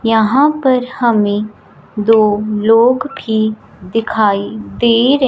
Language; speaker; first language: Hindi; non-native, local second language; Punjabi